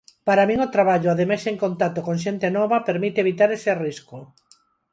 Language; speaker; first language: Galician; non-native, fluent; Spanish